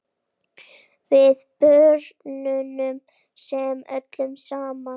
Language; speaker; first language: Icelandic; native; Icelandic